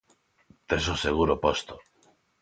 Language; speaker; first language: Galician; non-native, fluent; Spanish